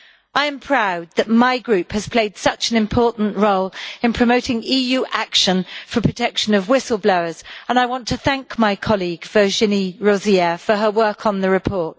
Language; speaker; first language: English; native; English